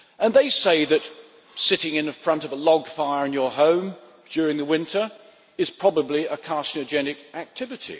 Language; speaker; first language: English; native; English